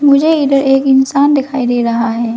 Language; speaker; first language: Hindi; non-native, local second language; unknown